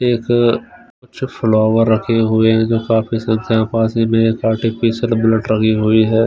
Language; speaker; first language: Hindi; non-native, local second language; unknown